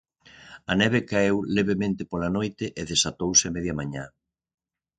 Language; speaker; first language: Galician; native; Galician